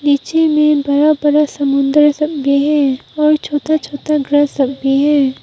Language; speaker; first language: Hindi; non-native, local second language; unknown